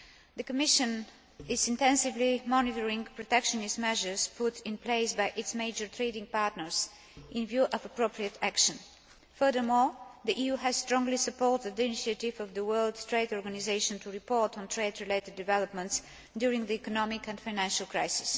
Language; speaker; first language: English; non-native, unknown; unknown